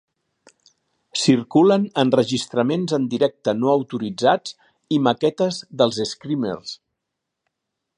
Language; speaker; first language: Catalan; native; Catalan